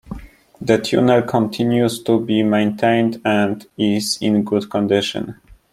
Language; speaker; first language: English; non-native, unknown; Polish